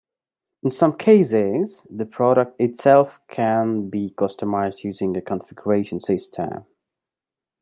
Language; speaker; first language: English; native; English